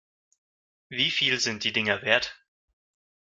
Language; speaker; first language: German; non-native, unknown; Russian